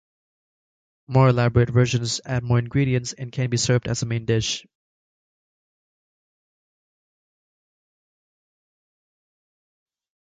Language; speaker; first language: English; native; English